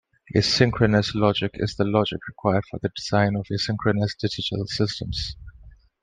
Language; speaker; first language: English; non-native, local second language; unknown